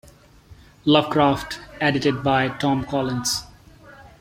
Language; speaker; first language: English; non-native, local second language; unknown